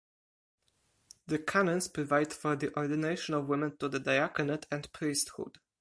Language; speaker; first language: English; non-native, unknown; Polish